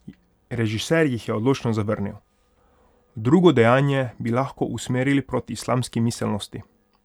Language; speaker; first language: Slovenian; non-native, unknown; Hungarian